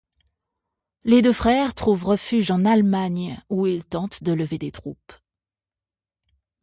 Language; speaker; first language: French; native; French